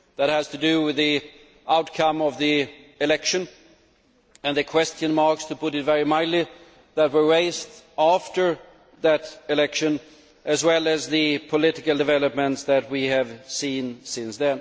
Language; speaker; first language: English; non-native, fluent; Swedish